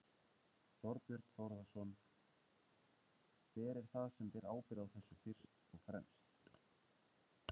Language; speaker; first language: Icelandic; native; Icelandic